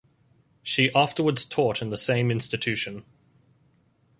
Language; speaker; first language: English; native; English